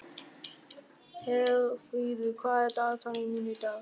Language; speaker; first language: Icelandic; non-native, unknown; German